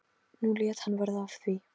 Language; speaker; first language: Icelandic; non-native, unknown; Polish